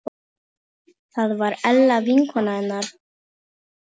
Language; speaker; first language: Icelandic; non-native, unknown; Polish